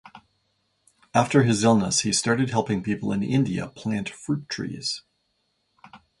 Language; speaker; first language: English; native; English